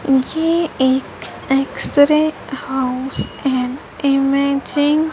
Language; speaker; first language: Hindi; native; Hindi